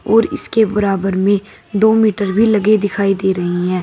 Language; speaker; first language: Hindi; native; Hindi